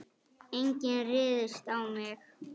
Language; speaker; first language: Icelandic; native; Icelandic